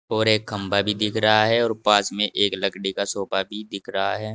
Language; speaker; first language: Hindi; native; Hindi